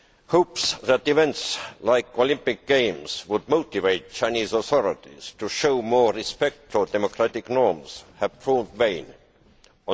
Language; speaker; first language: English; non-native, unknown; Estonian